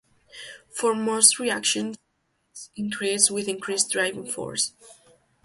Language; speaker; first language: English; non-native, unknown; Catalan